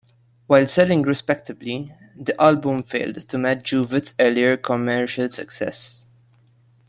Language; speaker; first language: English; non-native, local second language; Maltese